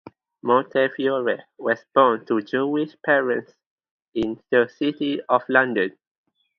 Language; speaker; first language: English; non-native, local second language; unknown